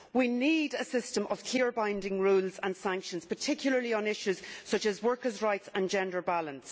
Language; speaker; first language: English; native; English